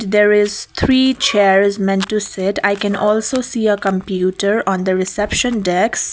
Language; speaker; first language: English; non-native, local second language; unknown